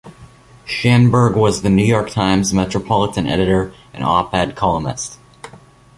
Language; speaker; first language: English; native; English